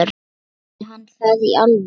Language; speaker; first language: Icelandic; non-native, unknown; Lithuanian